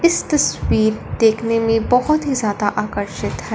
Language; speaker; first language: Hindi; non-native, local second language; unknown